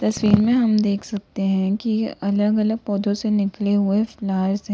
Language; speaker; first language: Hindi; native; Hindi